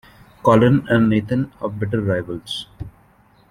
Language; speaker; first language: English; non-native, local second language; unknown